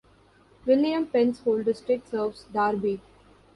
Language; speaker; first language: English; non-native, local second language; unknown